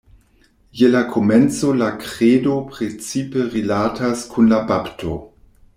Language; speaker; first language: Esperanto; non-native, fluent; German